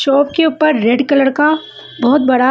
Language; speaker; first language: Hindi; non-native, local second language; Punjabi